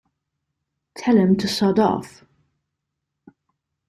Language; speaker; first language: English; non-native, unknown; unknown